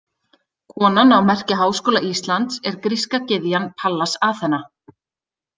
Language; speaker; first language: Icelandic; native; Icelandic